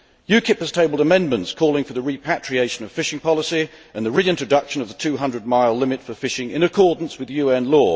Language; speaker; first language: English; native; English